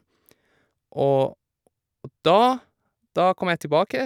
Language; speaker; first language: Norwegian; non-native, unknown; Persian